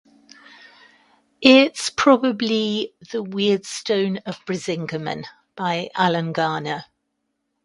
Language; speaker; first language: English; native; English